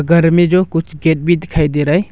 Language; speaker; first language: Hindi; non-native, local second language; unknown